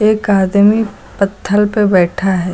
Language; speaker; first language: Hindi; native; Hindi